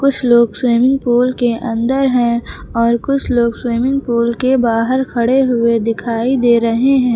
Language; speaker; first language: Hindi; native; Hindi